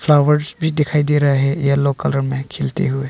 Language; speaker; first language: Hindi; non-native, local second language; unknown